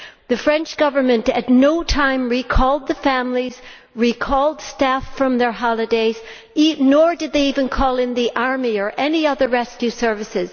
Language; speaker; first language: English; native; English